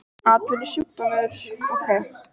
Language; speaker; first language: Icelandic; native; Icelandic